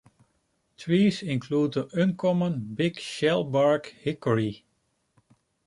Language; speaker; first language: English; non-native, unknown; Dutch